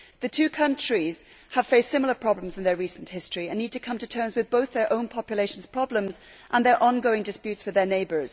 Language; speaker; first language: English; native; English